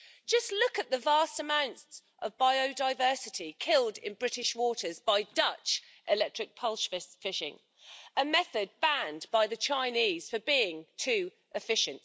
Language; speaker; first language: English; native; English